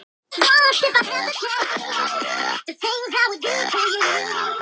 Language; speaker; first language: Icelandic; non-native, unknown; Thai